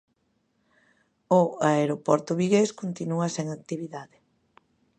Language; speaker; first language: Galician; native; Galician